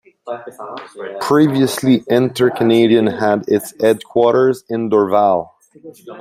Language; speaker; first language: English; non-native, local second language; French